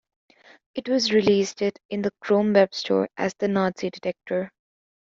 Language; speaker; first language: English; native; English